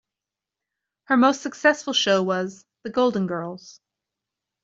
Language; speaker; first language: English; native; English